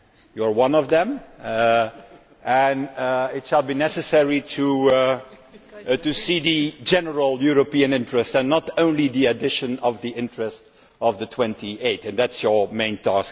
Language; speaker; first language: English; non-native, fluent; Dutch